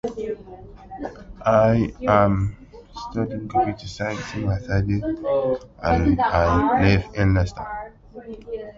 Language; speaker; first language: English; native; English